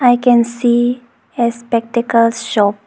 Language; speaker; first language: English; non-native, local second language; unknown